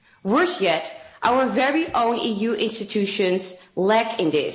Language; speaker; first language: English; non-native, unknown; Dutch